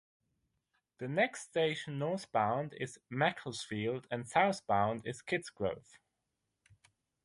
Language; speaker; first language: English; non-native, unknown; German